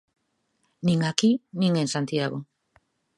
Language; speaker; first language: Galician; native; Galician